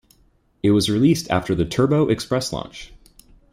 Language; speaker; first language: English; native; English